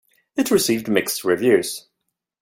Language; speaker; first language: English; non-native, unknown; Swedish